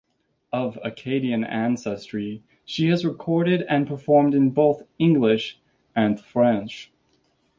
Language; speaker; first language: English; native; English